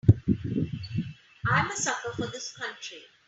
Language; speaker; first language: English; non-native, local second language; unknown